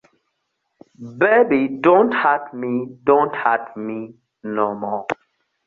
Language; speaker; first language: English; non-native, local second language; Ganda